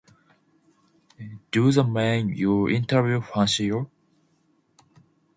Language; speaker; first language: English; non-native, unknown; Japanese